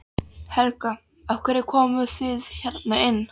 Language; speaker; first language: Icelandic; non-native, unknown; Polish